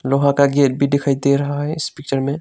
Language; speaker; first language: Hindi; non-native, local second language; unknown